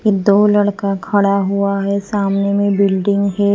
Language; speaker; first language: Hindi; non-native, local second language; Bhojpuri